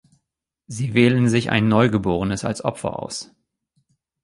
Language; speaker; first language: German; native; German